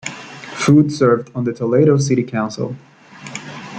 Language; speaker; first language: English; native; English